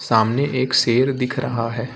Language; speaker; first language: Hindi; native; Hindi